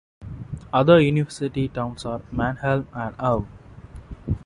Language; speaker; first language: English; non-native, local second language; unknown